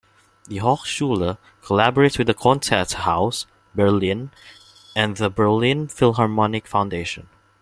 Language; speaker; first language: English; non-native, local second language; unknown